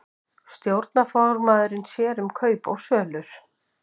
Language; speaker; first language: Icelandic; native; Icelandic